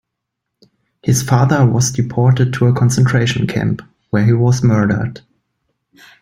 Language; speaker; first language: English; non-native, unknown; German